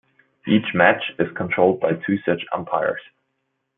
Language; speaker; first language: English; non-native, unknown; German